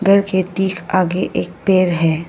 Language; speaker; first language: Hindi; non-native, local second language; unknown